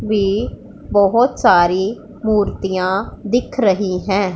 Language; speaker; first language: Hindi; non-native, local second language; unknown